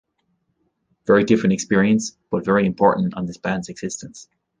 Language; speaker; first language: English; native; English